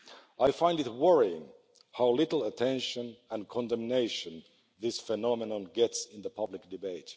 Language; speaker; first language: English; non-native, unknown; Finnish